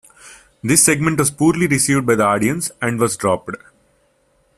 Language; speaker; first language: English; non-native, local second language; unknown